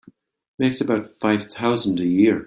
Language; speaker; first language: English; native; English